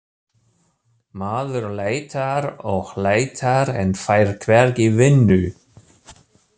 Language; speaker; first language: Icelandic; non-native, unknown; German